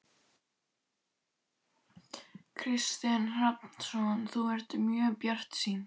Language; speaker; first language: Icelandic; native; Icelandic